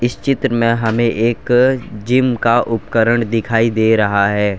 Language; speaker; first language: Hindi; non-native, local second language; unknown